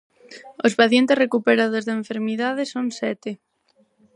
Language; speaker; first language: Galician; non-native, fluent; Spanish